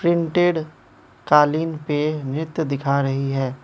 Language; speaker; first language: Hindi; non-native, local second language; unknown